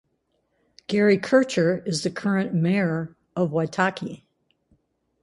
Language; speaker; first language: English; native; English